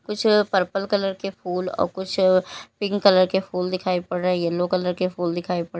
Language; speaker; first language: Hindi; native; Hindi